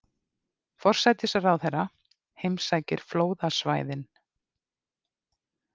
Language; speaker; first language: Icelandic; native; Icelandic